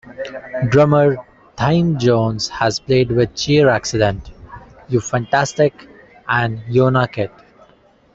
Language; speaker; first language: English; non-native, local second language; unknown